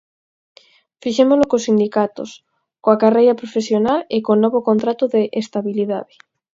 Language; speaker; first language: Galician; native; Galician